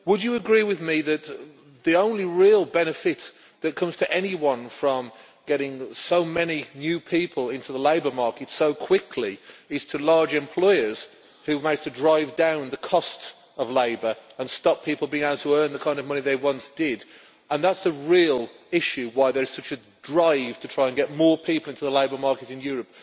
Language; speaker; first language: English; native; English